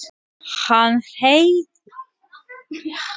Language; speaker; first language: Icelandic; non-native, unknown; Latvian